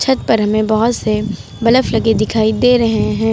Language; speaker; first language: Hindi; native; Hindi